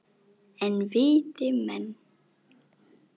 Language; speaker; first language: Icelandic; native; Icelandic